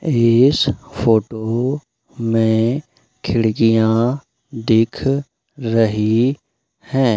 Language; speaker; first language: Hindi; native; Hindi